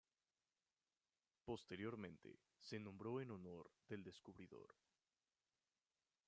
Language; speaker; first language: Spanish; native; Spanish